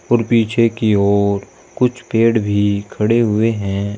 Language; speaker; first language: Hindi; native; Hindi